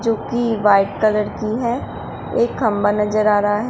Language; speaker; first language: Hindi; native; Hindi